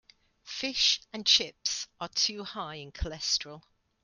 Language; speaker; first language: English; native; English